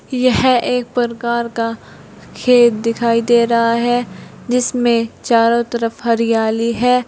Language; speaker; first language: Hindi; native; Hindi